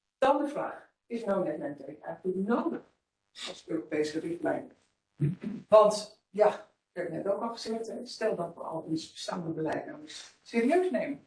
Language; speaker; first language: Dutch; native; Dutch